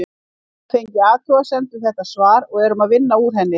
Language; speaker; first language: Icelandic; native; Icelandic